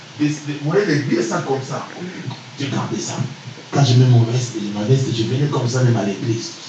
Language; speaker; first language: French; non-native, local second language; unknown